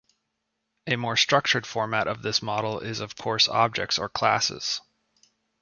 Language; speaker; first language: English; native; English